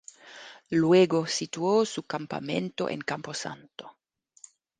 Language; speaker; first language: Spanish; non-native, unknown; German